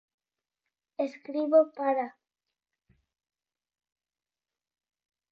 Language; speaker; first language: Galician; non-native, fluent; Spanish